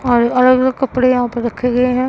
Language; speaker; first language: Hindi; non-native, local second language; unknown